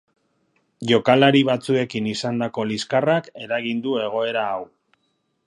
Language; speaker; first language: Basque; native; Basque